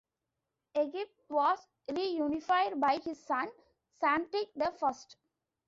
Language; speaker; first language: English; non-native, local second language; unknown